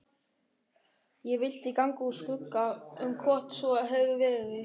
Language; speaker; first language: Icelandic; non-native, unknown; German